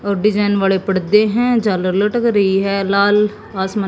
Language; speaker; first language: Hindi; native; Hindi